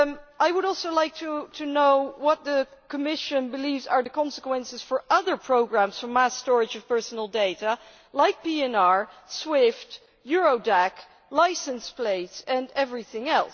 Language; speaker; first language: English; non-native, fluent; Dutch